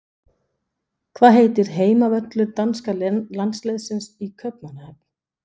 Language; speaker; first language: Icelandic; non-native, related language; Danish